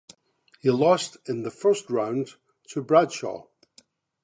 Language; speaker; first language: English; native; English